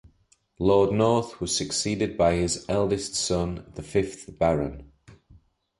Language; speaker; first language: English; native; English